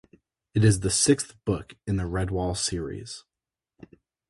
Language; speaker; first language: English; native; English